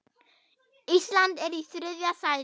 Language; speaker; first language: Icelandic; non-native, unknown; German